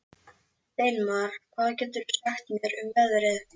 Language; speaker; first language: Icelandic; native; Icelandic